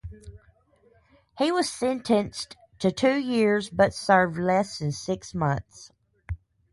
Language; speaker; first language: English; native; English